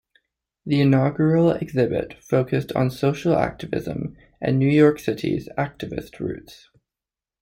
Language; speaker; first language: English; native; English